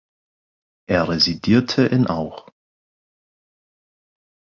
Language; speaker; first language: German; non-native, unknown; English